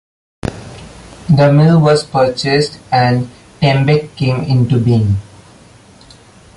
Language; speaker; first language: English; non-native, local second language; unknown